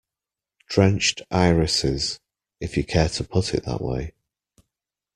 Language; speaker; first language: English; native; English